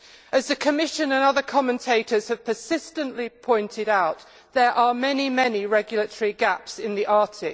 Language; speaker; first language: English; native; English